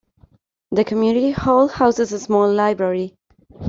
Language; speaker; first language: English; non-native, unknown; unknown